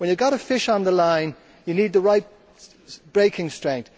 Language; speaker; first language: English; native; English